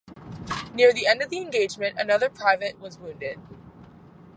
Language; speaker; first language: English; native; English